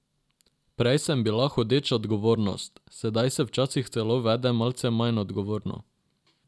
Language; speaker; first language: Slovenian; non-native, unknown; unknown